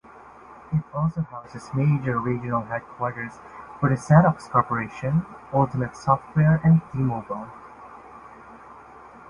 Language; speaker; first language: English; non-native, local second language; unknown